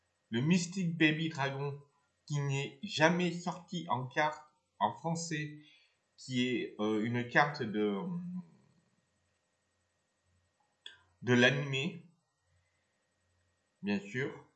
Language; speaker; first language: French; native; French